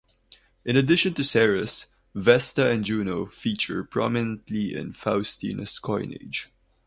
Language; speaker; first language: English; non-native, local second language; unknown